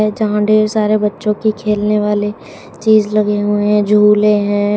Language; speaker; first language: Hindi; native; Hindi